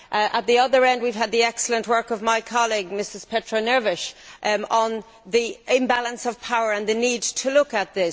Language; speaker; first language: English; native; English